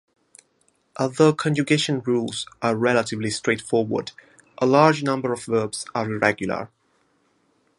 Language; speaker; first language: English; non-native, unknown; Italian